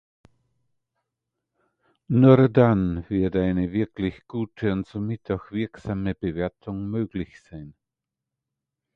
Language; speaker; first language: German; native; German